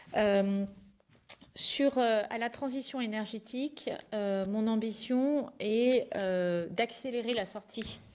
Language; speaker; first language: French; native; French